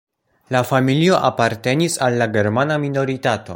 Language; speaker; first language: Esperanto; non-native, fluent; Polish